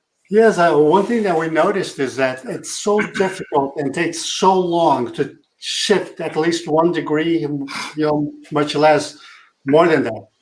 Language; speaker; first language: English; non-native, fluent; Portuguese